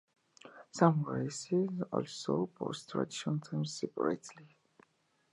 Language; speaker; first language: English; native; English